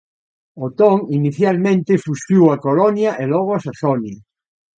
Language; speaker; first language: Galician; native; Galician